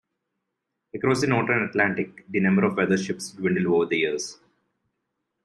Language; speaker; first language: English; non-native, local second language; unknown